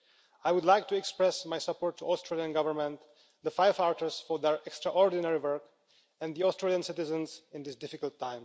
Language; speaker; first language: English; non-native, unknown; Czech